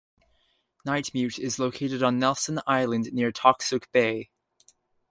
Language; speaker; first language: English; native; English